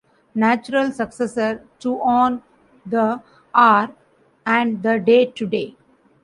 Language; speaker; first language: English; non-native, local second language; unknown